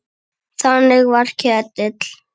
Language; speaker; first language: Icelandic; native; Icelandic